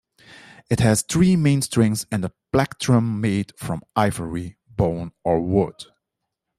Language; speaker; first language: English; non-native, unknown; Dutch